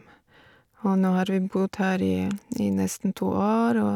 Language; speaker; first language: Norwegian; non-native, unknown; Bulgarian